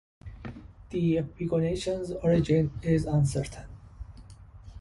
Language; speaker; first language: English; non-native, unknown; Persian